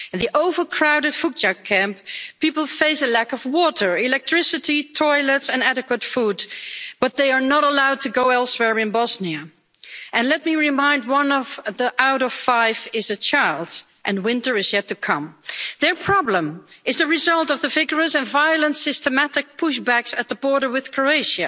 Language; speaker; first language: English; non-native, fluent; Dutch